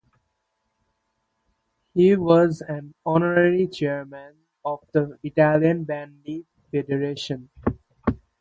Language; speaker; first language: English; non-native, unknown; Bangla